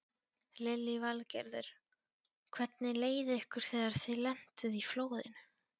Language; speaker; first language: Icelandic; non-native, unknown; Polish